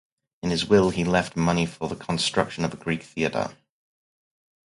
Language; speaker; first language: English; native; English